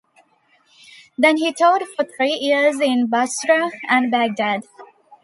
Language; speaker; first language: English; non-native, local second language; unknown